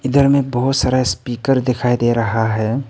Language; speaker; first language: Hindi; early bilingual, other home language; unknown